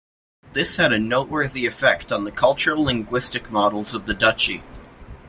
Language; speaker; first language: English; native; English